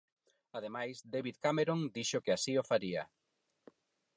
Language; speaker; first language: Galician; non-native, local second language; Spanish